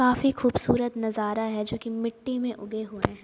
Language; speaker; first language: Hindi; native; Hindi